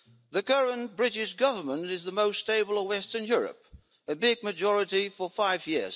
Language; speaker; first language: English; non-native, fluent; Dutch